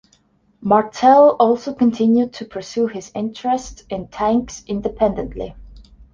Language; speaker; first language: English; non-native, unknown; Estonian